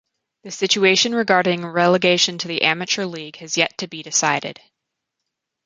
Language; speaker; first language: English; native; English